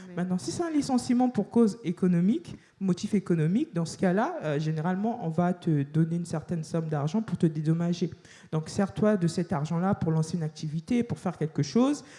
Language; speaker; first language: French; non-native, local second language; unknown